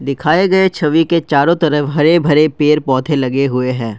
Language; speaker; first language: Hindi; non-native, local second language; Assamese